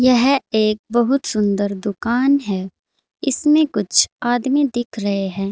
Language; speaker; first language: Hindi; native; Hindi